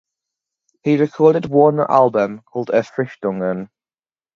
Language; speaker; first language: English; native; English